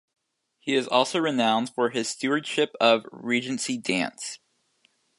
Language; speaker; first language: English; native; English